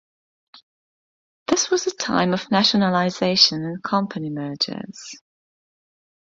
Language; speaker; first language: English; non-native, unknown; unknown